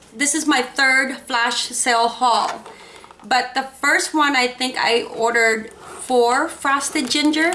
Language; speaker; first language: English; non-native, local second language; Filipino